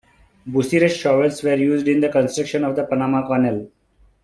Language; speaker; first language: English; non-native, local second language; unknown